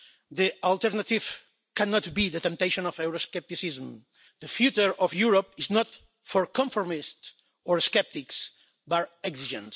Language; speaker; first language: English; non-native, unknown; Catalan